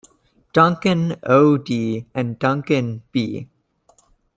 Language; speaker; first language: English; native; English